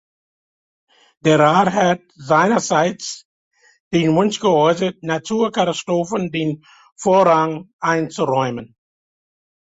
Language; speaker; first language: German; non-native, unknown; English